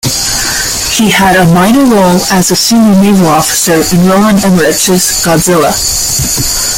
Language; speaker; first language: English; native; English